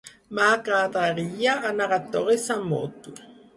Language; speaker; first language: Catalan; non-native, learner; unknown